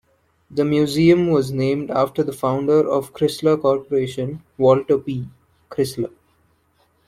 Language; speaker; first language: English; non-native, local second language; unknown